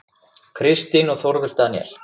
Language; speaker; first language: Icelandic; native; Icelandic